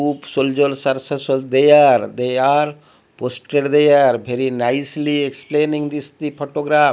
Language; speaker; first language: English; non-native, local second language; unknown